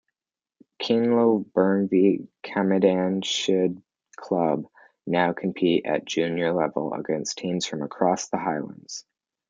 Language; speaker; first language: English; native; English